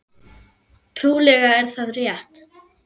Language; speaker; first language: Icelandic; non-native, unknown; German